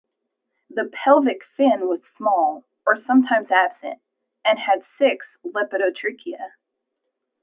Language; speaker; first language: English; native; English